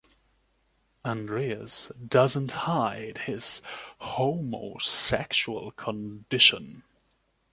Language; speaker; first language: English; non-native, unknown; German